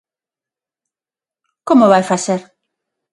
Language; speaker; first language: Galician; non-native, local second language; Spanish